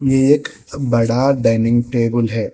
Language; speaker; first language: Hindi; non-native, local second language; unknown